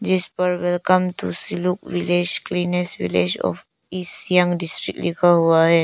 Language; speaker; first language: Hindi; non-native, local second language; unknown